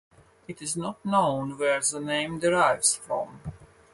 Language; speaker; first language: English; non-native, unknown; Latvian